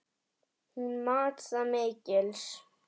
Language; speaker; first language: Icelandic; native; Icelandic